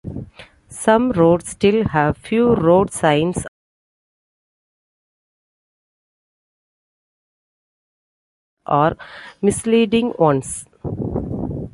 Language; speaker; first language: English; non-native, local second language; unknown